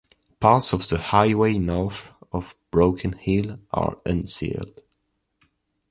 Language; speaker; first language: English; non-native, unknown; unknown